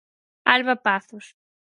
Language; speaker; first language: Galician; native; Galician